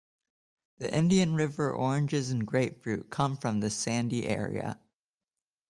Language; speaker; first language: English; native; English